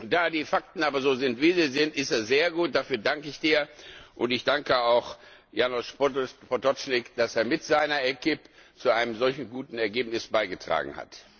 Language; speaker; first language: German; non-native, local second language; Luxembourgish